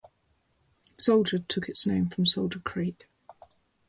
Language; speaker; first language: English; native; English